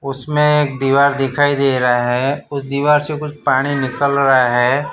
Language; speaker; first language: Hindi; non-native, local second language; Gujarati